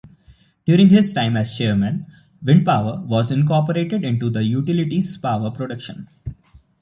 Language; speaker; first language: English; non-native, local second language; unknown